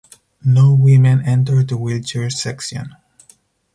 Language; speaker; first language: English; non-native, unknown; Spanish